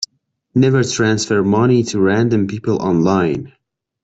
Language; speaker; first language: English; non-native, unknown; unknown